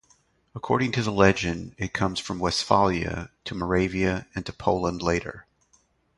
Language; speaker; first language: English; native; English